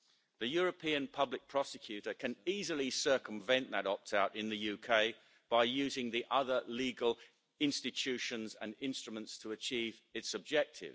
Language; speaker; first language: English; native; English